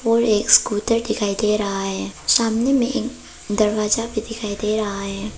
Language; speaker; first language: Hindi; non-native, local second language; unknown